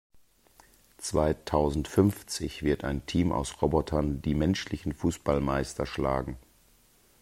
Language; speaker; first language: German; native; German